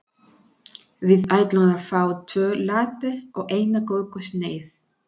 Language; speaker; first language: Icelandic; non-native, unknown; Spanish